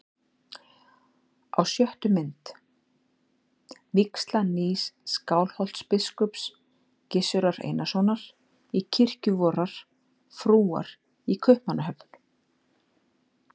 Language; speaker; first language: Icelandic; native; Icelandic